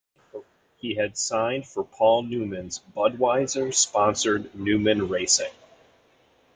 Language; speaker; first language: English; native; English